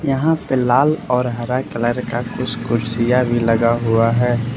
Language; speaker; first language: Hindi; early bilingual, other home language; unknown